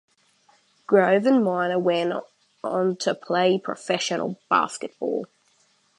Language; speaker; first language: English; native; English